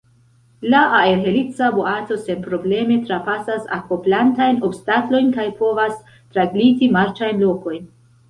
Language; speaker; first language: Esperanto; non-native, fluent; Central Kurdish